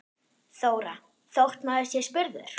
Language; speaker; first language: Icelandic; non-native, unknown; German